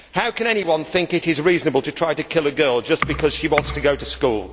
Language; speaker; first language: English; native; English